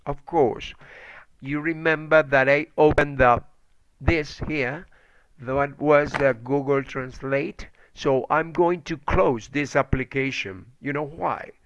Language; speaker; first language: English; non-native, fluent; Spanish